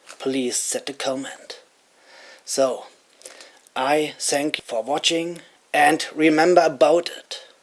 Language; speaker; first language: English; non-native, fluent; German